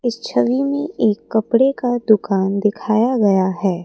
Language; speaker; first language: Hindi; non-native, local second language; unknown